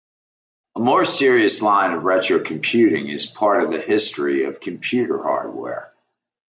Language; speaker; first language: English; native; English